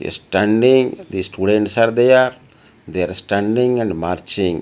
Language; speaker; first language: English; non-native, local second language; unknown